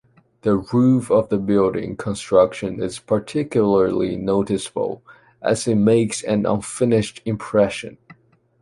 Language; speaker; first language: English; non-native, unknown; Chinese